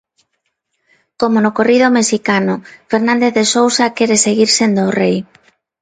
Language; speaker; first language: Galician; non-native, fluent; Spanish